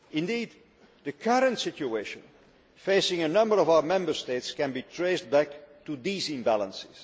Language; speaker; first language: English; non-native, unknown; Dutch